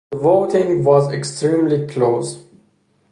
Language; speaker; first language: English; non-native, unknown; Persian